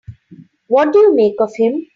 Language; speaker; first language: English; non-native, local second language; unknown